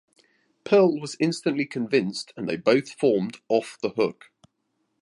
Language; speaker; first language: English; native; English